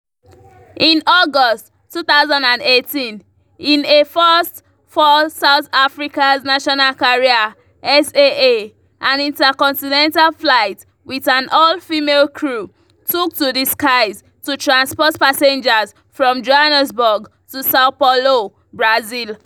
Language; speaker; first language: English; non-native, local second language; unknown